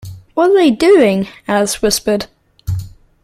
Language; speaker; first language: English; native; English